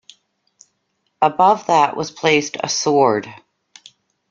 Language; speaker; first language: English; native; English